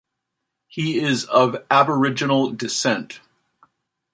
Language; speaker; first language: English; native; English